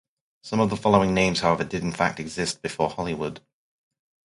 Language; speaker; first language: English; native; English